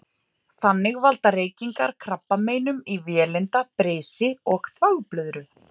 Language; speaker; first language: Icelandic; native; Icelandic